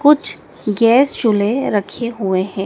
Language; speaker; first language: Hindi; native; Hindi